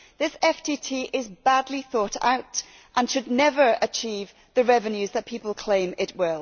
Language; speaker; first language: English; native; English